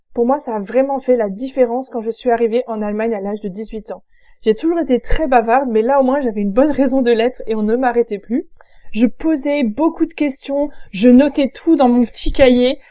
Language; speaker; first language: French; native; French